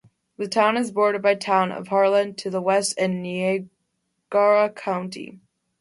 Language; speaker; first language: English; native; English